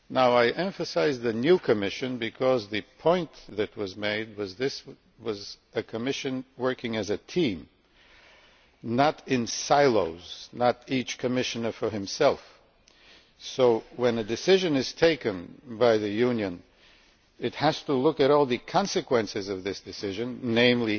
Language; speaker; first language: English; non-native, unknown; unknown